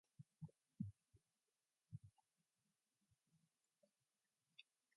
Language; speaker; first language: English; non-native, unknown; Mongolian